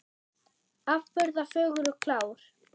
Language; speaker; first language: Icelandic; non-native, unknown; German